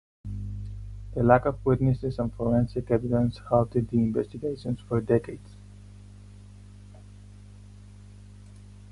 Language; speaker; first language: English; non-native, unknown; Spanish